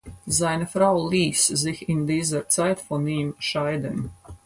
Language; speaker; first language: German; non-native, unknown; Latvian